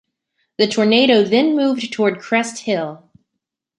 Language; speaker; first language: English; native; English